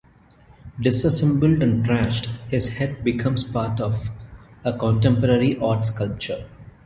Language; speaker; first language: English; non-native, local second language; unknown